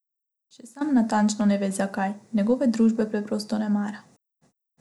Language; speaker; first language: Slovenian; non-native, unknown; Macedonian